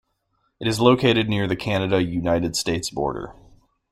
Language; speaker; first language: English; native; English